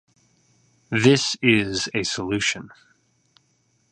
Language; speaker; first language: English; native; English